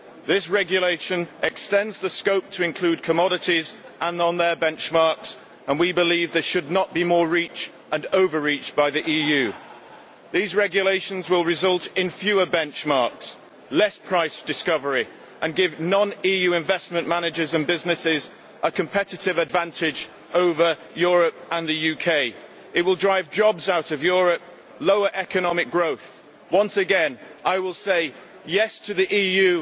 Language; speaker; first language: English; native; English